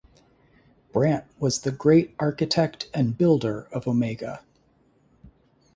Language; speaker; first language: English; native; English